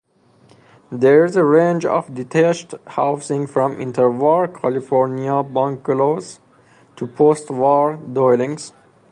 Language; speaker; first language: English; non-native, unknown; Persian